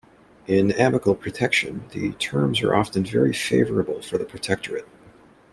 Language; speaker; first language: English; native; English